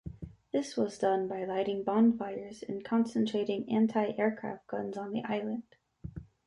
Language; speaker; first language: English; native; English